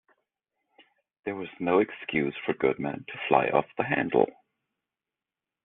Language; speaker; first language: English; native; English